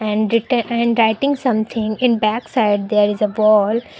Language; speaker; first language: English; non-native, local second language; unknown